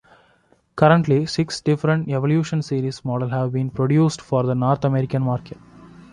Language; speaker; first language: English; non-native, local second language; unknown